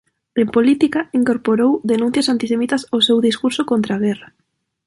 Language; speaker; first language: Galician; non-native, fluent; Spanish